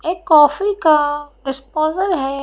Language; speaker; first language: Hindi; native; Hindi